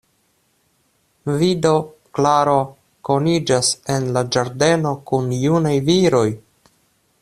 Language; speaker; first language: Esperanto; non-native, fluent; Russian